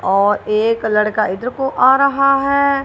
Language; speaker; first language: Hindi; non-native, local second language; Punjabi